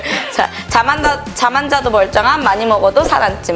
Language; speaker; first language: Korean; native; Korean